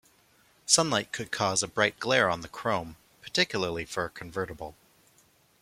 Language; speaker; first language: English; native; English